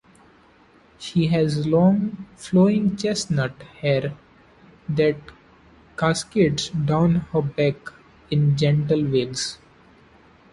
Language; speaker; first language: English; non-native, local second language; Marathi